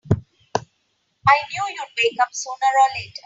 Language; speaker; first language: English; non-native, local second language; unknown